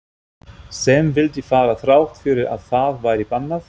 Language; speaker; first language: Icelandic; non-native, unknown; German